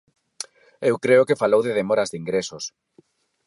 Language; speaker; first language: Galician; non-native, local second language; Spanish